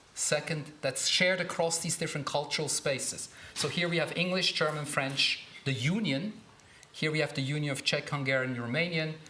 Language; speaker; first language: English; non-native, fluent; German